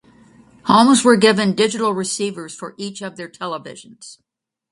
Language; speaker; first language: English; native; English